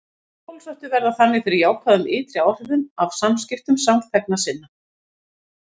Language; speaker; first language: Icelandic; native; Icelandic